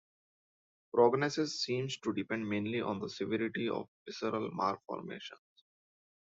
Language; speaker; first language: English; non-native, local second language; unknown